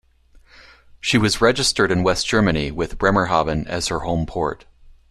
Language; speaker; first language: English; native; English